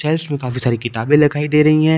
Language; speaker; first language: Hindi; native; Hindi